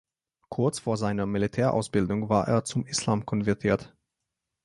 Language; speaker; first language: German; non-native, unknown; Slovenian